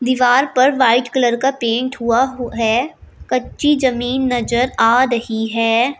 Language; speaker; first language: Hindi; native; Hindi